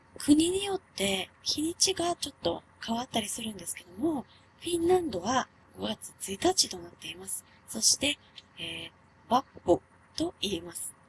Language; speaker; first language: Japanese; non-native, fluent; Finnish